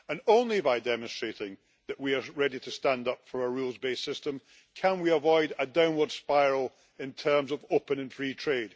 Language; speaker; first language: English; native; English